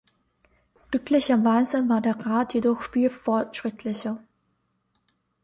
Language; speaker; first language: German; native; German